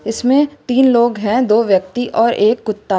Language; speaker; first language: Hindi; native; Hindi